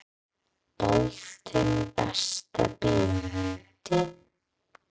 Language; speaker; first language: Icelandic; non-native, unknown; English